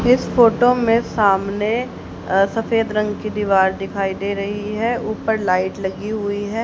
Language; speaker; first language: Hindi; native; Hindi